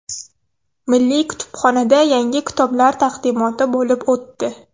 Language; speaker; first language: Uzbek; non-native, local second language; Russian